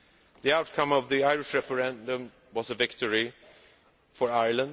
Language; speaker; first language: English; non-native, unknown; Swedish